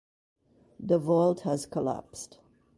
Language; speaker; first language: English; native; English